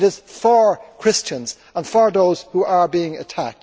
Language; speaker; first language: English; native; English